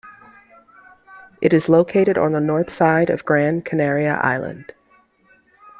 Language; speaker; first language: English; native; English